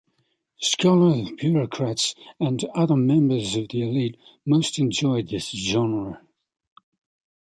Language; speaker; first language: English; native; English